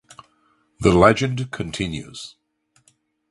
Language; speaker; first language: English; native; English